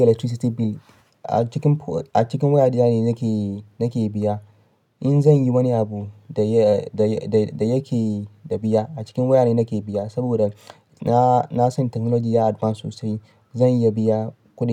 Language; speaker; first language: Hausa; non-native, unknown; Yoruba